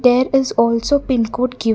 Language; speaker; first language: English; non-native, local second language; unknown